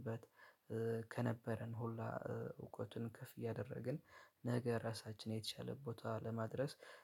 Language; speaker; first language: Amharic; native; Amharic